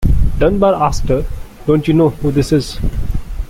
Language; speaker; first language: English; non-native, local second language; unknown